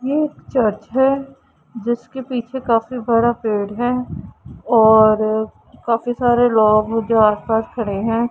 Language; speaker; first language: Hindi; non-native, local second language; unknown